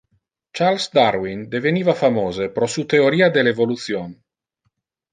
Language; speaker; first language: Interlingua; non-native, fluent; Italian